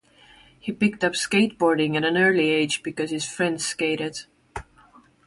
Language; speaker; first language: English; non-native, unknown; Estonian